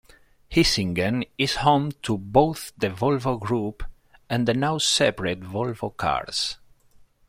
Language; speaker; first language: English; non-native, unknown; Spanish